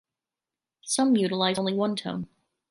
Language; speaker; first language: English; native; English